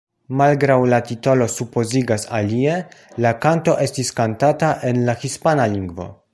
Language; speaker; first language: Esperanto; non-native, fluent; Polish